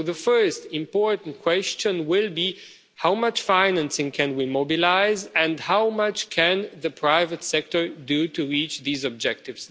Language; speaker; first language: English; non-native, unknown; Romanian